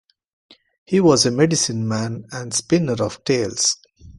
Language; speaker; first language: English; non-native, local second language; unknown